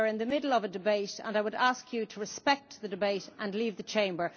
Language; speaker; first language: English; native; English